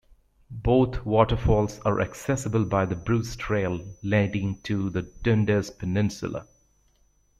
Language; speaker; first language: English; native; English